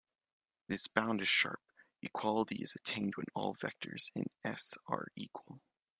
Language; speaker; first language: English; native; English